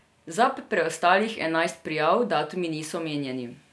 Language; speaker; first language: Slovenian; non-native, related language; Serbian